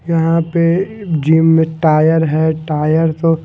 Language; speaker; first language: Hindi; non-native, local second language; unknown